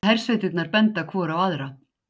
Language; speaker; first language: Icelandic; native; Icelandic